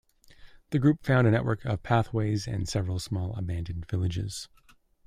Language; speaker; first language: English; native; English